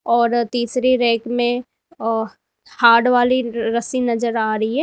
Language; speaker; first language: Hindi; native; Hindi